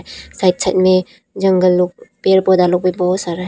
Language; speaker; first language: Hindi; non-native, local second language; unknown